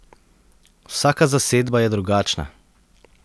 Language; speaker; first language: Slovenian; native; Slovenian